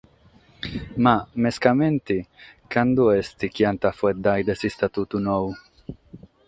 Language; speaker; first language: Sardinian; non-native, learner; Catalan